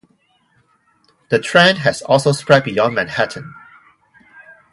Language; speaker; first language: English; non-native, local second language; Cantonese